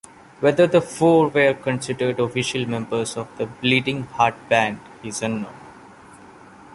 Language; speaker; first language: English; non-native, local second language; Malayalam